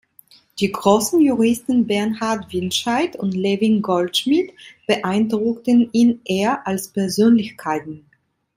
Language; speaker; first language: German; non-native, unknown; Italian